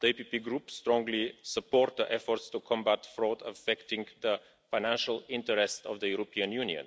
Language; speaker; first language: English; non-native, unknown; Bulgarian